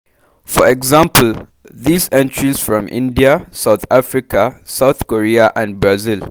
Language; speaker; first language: English; non-native, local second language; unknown